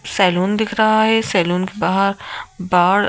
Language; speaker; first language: Hindi; native; Hindi